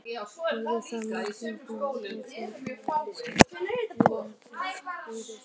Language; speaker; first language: Icelandic; native; Icelandic